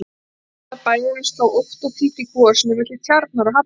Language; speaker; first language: Icelandic; native; Icelandic